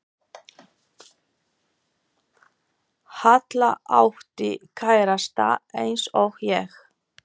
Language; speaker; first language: Icelandic; non-native, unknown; Polish